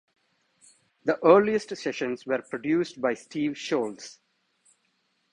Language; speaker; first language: English; non-native, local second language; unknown